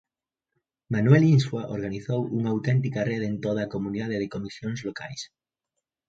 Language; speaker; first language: Galician; native; Galician